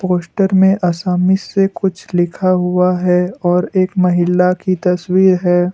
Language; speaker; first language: Hindi; non-native, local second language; Assamese